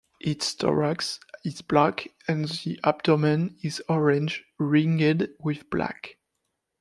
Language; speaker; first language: English; non-native, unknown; French